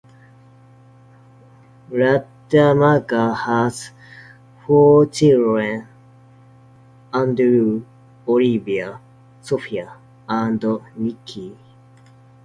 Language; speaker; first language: English; non-native, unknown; Japanese